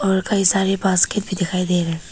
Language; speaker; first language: Hindi; early bilingual, other home language; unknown